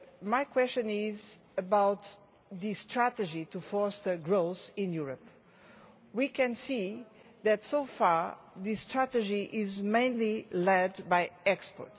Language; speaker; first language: English; non-native, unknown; Portuguese